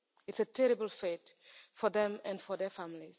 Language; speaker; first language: English; non-native, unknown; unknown